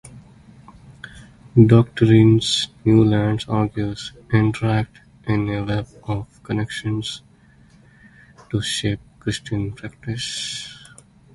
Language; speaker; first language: English; non-native, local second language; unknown